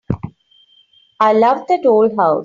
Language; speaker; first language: English; non-native, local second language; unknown